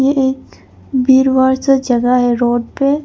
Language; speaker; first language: Hindi; early bilingual, other home language; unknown